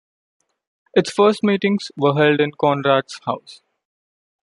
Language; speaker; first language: English; non-native, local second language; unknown